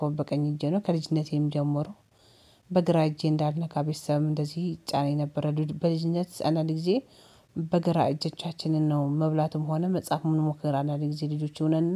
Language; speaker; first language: Amharic; native; Amharic